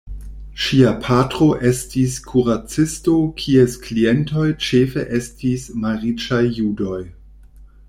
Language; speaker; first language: Esperanto; non-native, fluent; German